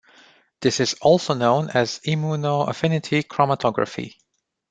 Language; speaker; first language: English; non-native, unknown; Romanian